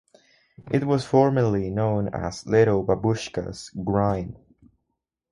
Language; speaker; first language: English; non-native, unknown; Spanish